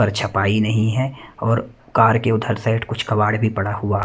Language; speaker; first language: Hindi; non-native, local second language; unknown